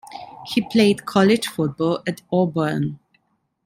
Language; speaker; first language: English; non-native, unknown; Italian